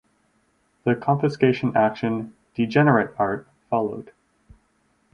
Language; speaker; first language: English; native; English